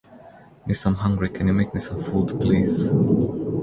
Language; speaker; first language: English; non-native, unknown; Croatian